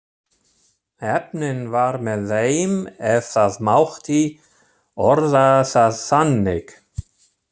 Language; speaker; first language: Icelandic; non-native, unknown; German